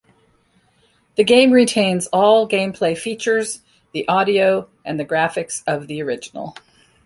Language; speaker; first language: English; native; English